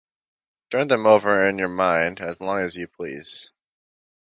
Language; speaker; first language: English; native; English